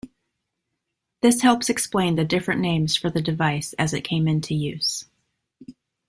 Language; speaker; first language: English; native; English